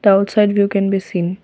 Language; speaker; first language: English; non-native, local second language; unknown